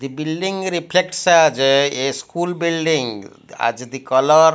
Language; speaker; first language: English; non-native, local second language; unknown